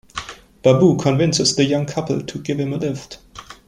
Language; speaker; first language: English; non-native, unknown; German